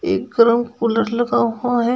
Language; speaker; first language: Hindi; native; Hindi